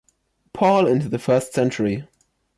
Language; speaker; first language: English; non-native, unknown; German